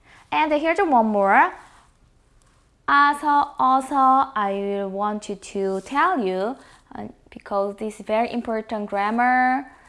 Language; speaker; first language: English; non-native, fluent; Korean